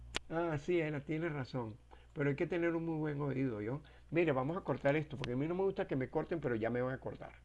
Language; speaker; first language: Spanish; native; Spanish